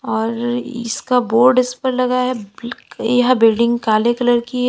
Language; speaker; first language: Hindi; native; Hindi